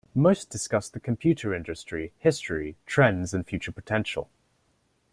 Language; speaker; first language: English; native; English